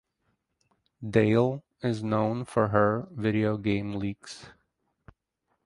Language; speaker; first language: English; native; English